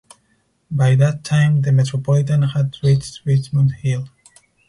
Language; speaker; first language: English; non-native, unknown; Spanish